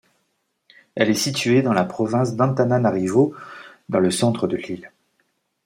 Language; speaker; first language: French; native; French